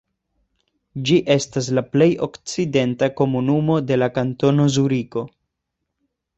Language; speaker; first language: Esperanto; non-native, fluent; Spanish